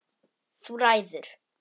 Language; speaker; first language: Icelandic; non-native, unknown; Polish